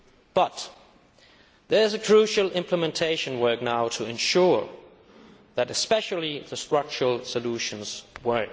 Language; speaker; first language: English; non-native, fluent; Danish